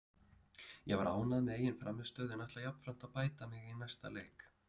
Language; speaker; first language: Icelandic; native; Icelandic